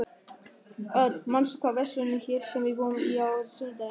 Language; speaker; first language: Icelandic; non-native, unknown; German